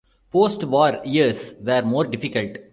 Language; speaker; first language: English; non-native, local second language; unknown